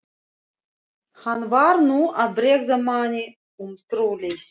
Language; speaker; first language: Icelandic; non-native, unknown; Russian